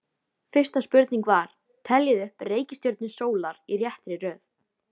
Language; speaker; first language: Icelandic; native; Icelandic